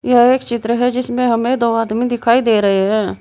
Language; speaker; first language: Hindi; native; Hindi